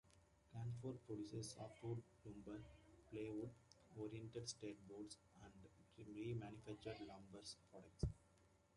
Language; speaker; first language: English; native; English